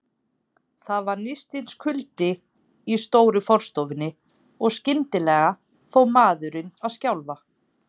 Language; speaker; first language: Icelandic; native; Icelandic